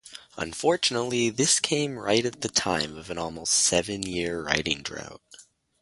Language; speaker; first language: English; native; English